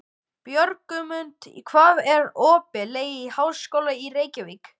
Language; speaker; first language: Icelandic; native; Icelandic